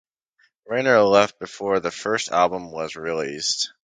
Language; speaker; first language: English; native; English